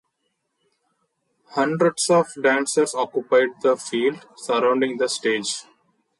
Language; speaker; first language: English; non-native, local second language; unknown